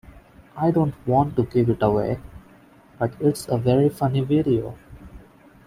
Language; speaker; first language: English; non-native, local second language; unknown